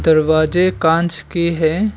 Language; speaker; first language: Hindi; non-native, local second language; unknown